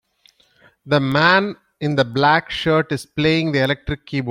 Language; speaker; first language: English; non-native, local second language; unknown